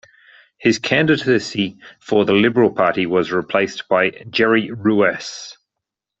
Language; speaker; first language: English; native; English